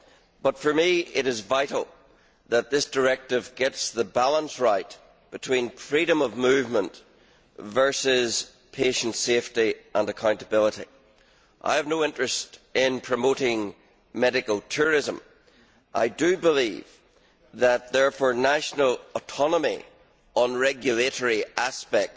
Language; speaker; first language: English; native; English